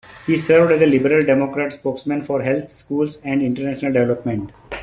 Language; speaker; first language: English; non-native, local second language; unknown